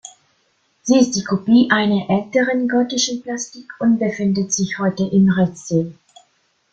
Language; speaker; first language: German; non-native, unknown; Italian